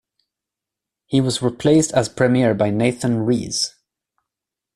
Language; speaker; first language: English; non-native, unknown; Swedish